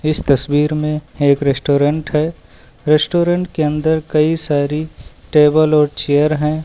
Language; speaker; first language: Hindi; native; Hindi